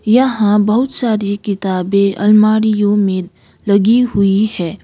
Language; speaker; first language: Hindi; non-native, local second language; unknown